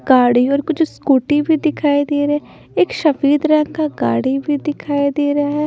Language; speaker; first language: Hindi; non-native, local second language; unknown